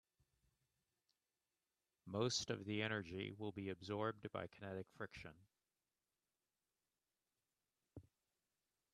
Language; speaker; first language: English; native; English